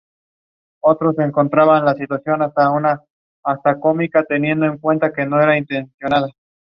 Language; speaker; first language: English; non-native, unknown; Spanish